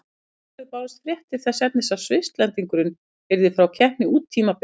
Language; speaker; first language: Icelandic; native; Icelandic